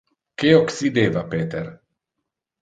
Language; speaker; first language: Interlingua; non-native, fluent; Italian